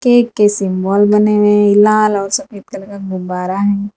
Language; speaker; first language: Hindi; non-native, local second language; Gujarati